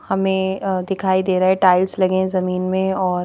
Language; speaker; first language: Hindi; native; Hindi